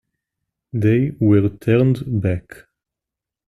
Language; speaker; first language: English; non-native, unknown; Hebrew